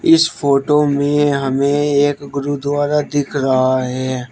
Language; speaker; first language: Hindi; native; Hindi